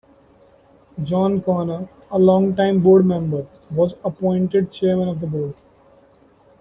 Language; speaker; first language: English; non-native, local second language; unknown